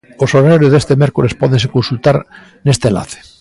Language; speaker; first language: Galician; native; Galician